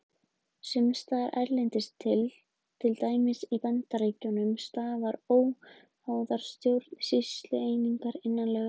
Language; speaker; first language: Icelandic; native; Icelandic